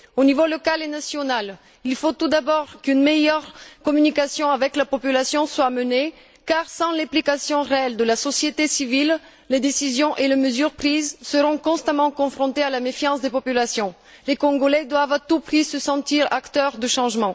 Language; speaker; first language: French; non-native, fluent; Bulgarian